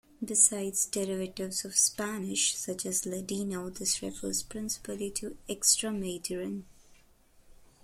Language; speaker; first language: English; non-native, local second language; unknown